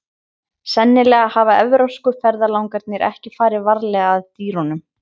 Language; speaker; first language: Icelandic; native; Icelandic